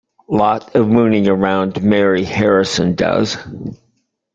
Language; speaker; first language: English; native; English